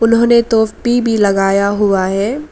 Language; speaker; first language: Hindi; early bilingual, other home language; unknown